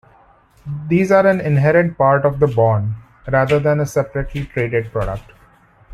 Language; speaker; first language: English; non-native, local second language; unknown